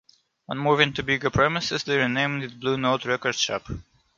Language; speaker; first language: English; non-native, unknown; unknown